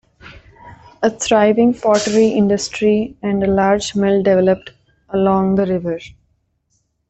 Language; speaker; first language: English; non-native, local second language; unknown